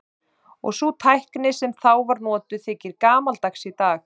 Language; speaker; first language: Icelandic; native; Icelandic